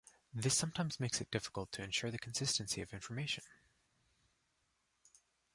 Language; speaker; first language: English; native; English